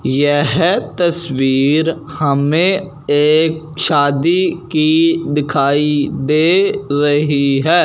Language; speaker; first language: Hindi; non-native, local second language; Punjabi